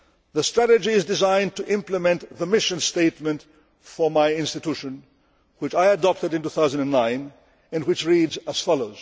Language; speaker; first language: English; non-native, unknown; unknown